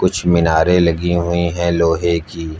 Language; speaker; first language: Hindi; native; Hindi